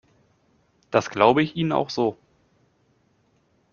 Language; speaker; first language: German; native; German